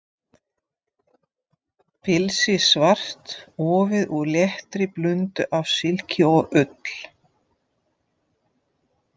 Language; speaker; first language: Icelandic; non-native, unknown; Dutch